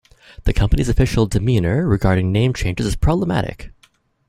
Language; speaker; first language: English; native; English